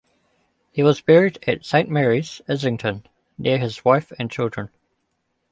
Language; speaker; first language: English; native; English